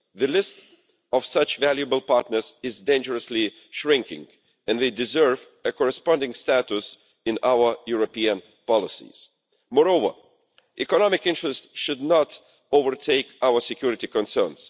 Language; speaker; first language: English; non-native, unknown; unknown